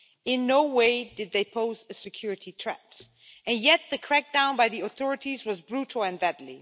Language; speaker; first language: English; non-native, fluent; Dutch